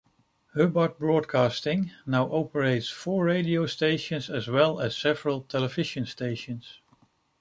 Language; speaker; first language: English; non-native, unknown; Dutch